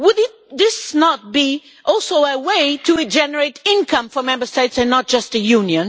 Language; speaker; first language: English; non-native, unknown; Portuguese